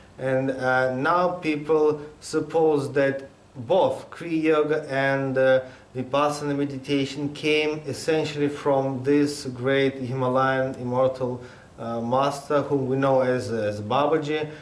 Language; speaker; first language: English; non-native, fluent; Russian